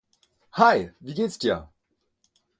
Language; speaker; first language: German; non-native, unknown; French